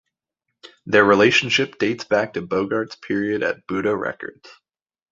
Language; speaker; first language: English; native; English